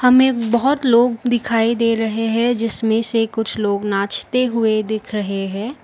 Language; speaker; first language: Hindi; non-native, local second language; Assamese